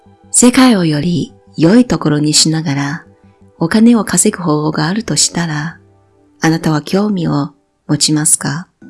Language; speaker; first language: Japanese; native; Japanese